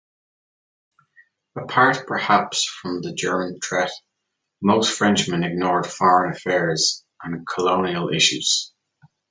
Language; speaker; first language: English; native; English